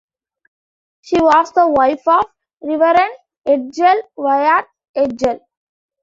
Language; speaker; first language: English; non-native, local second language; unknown